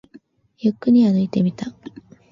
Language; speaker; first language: Japanese; native; Japanese